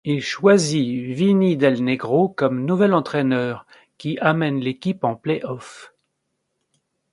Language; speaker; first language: French; native; French